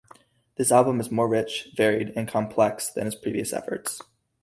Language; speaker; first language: English; native; English